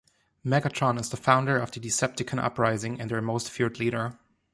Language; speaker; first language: English; non-native, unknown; German